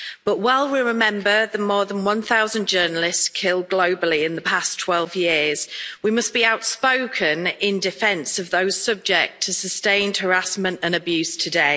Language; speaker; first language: English; native; English